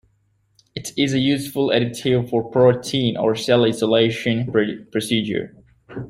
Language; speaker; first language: English; native; English